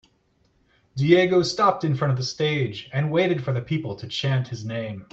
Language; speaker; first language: English; native; English